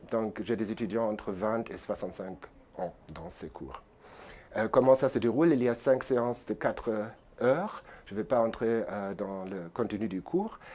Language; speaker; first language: French; non-native, fluent; German